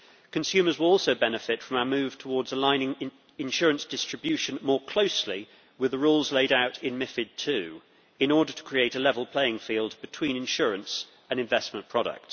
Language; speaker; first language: English; native; English